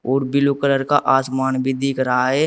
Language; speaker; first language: Hindi; native; Hindi